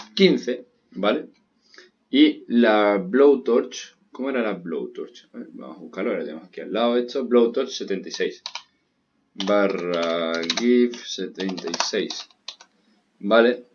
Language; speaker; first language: Spanish; native; Spanish